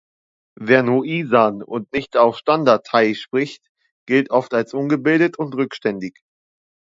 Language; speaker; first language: German; native; German